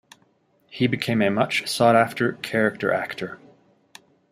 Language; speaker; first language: English; native; English